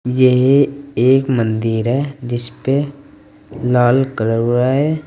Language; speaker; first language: Hindi; native; Hindi